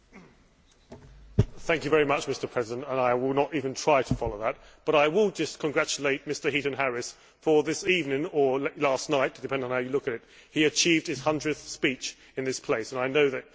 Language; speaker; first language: English; native; English